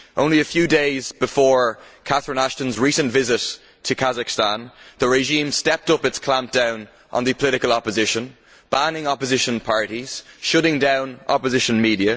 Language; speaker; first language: English; native; English